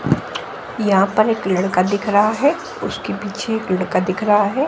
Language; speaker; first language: Hindi; native; Hindi